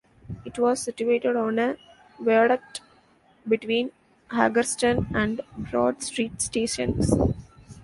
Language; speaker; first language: English; non-native, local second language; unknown